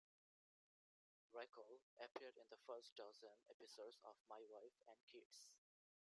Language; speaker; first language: English; native; English